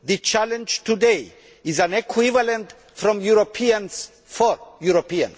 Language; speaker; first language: English; non-native, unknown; Greek